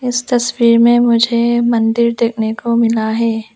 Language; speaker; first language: Hindi; non-native, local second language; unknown